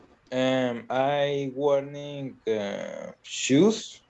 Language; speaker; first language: English; non-native, learner; Spanish